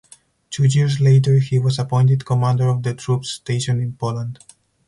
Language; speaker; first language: English; non-native, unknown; Spanish